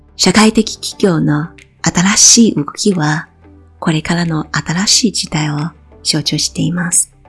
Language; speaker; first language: Japanese; native; Japanese